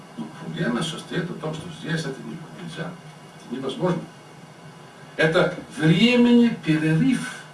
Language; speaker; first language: Russian; non-native, fluent; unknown